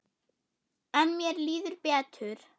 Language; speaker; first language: Icelandic; non-native, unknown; German